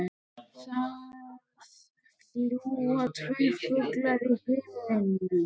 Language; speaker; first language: Icelandic; native; Icelandic